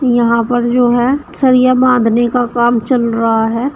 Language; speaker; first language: Hindi; native; Hindi